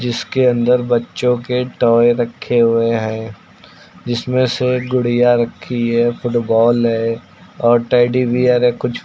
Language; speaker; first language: Hindi; native; Hindi